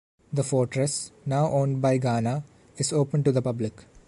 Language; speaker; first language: English; non-native, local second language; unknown